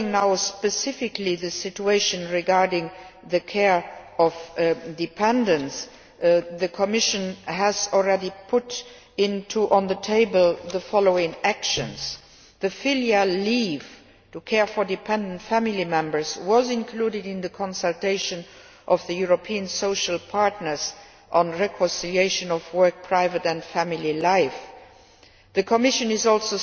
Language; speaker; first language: English; non-native, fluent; Luxembourgish